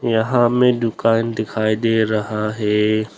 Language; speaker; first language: Hindi; non-native, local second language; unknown